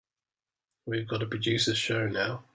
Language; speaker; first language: English; native; English